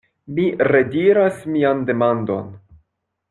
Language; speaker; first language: Esperanto; non-native, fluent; French